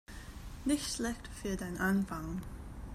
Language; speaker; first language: German; non-native, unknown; English